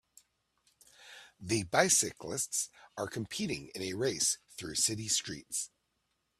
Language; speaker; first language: English; native; English